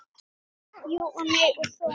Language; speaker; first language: Icelandic; native; Icelandic